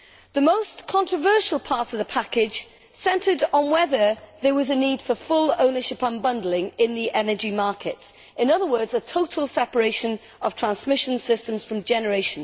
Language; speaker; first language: English; native; English